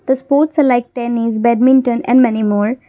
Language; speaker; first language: English; non-native, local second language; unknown